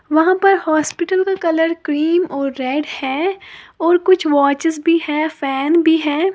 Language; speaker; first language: Hindi; native; Hindi